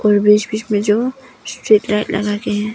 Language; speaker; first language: Hindi; non-native, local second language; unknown